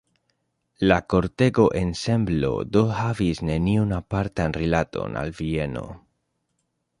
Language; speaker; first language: Esperanto; non-native, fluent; Spanish